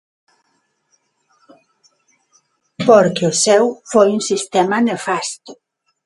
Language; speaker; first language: Galician; non-native, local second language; Spanish